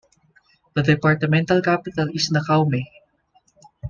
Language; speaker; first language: English; non-native, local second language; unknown